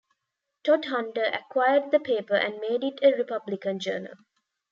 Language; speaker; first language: English; non-native, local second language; Tamil